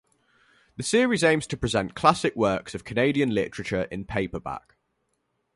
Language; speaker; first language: English; native; English